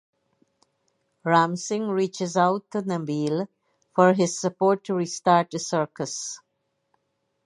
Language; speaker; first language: English; native; English